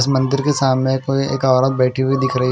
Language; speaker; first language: Hindi; non-native, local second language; Punjabi